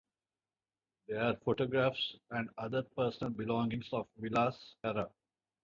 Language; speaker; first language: English; non-native, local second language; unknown